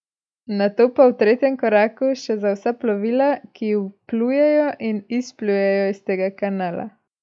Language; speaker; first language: Slovenian; native; Slovenian